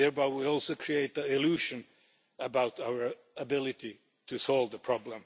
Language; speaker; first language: English; non-native, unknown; Finnish